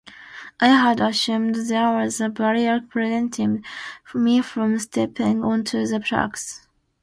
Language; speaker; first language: English; non-native, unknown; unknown